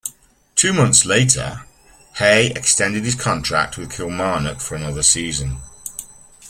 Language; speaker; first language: English; native; English